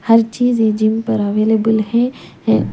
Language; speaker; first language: Hindi; non-native, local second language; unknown